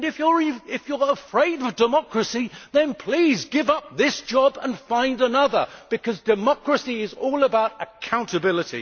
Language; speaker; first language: English; native; English